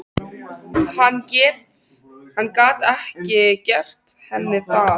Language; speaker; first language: Icelandic; native; Icelandic